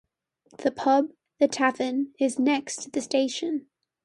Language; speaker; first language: English; non-native, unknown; Chinese